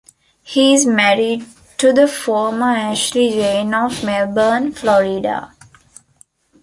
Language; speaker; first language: English; non-native, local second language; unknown